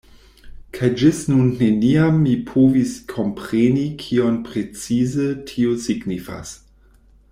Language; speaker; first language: Esperanto; non-native, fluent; German